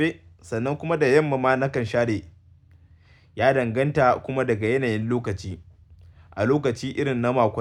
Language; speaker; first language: Hausa; native; Hausa